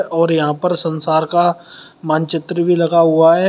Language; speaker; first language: Hindi; native; Hindi